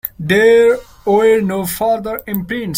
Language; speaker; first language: English; non-native, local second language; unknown